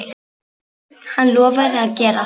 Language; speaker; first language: Icelandic; non-native, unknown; Polish